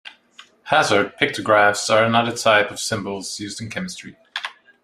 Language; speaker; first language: English; non-native, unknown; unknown